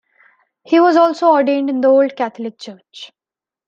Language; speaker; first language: English; non-native, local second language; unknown